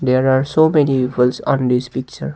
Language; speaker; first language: English; non-native, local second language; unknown